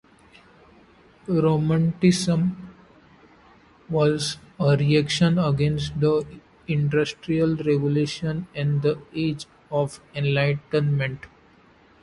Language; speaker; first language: English; non-native, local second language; Marathi